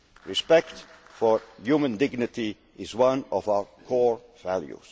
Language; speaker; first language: English; non-native, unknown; Dutch